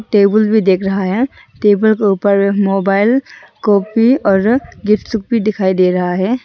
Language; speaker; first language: Hindi; non-native, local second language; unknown